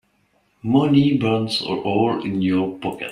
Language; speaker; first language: English; native; English